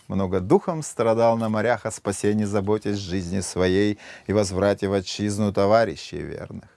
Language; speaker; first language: Russian; native; Russian